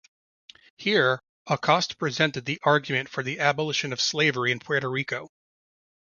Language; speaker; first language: English; native; English